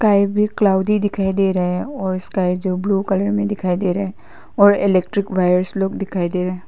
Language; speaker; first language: Hindi; non-native, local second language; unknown